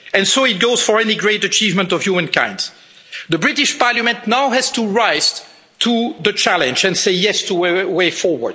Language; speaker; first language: English; non-native, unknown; French